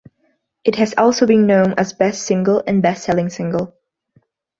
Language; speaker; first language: English; non-native, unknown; Portuguese